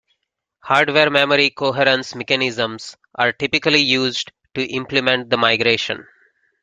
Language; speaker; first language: English; native; English